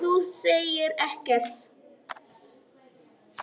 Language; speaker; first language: Icelandic; non-native, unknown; Polish